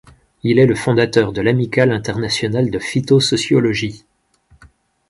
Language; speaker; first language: French; native; French